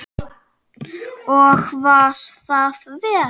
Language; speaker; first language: Icelandic; non-native, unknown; Czech